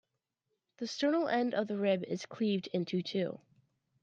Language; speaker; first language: English; native; English